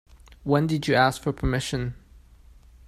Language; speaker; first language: English; non-native, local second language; Cantonese